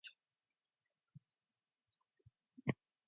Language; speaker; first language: English; non-native, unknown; Mongolian